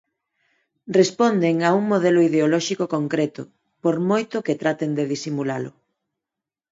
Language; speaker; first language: Galician; non-native, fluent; Spanish